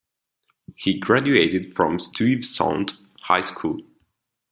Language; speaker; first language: English; non-native, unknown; Italian